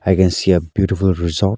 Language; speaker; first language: English; non-native, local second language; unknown